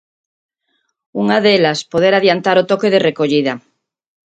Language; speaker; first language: Galician; native; Galician